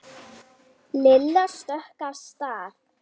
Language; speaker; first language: Icelandic; non-native, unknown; Lithuanian